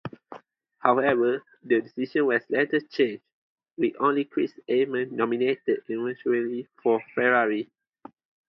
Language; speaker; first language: English; non-native, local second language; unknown